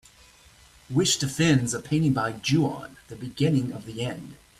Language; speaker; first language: English; native; English